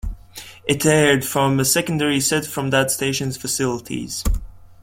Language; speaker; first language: English; non-native, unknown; Latvian